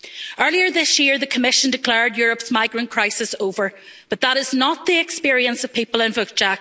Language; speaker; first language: English; native; English